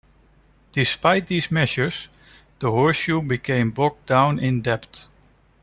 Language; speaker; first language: English; non-native, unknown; Dutch